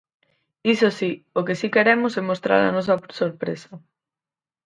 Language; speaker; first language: Galician; native; Galician